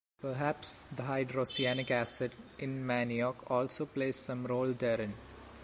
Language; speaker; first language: English; non-native, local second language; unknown